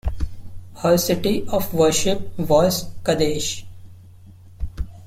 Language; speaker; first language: English; non-native, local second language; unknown